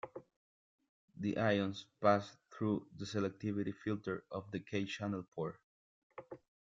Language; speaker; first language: English; non-native, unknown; Spanish